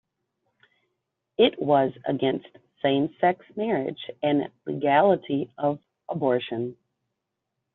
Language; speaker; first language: English; native; English